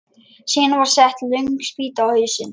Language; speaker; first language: Icelandic; non-native, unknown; Lithuanian